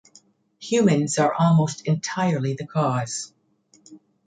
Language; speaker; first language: English; native; English